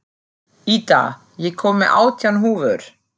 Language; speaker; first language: Icelandic; non-native, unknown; German